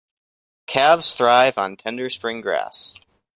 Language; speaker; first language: English; native; English